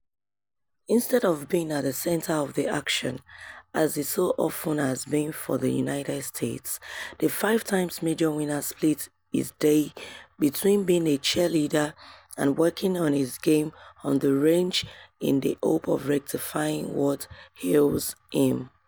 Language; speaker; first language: English; non-native, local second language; Yoruba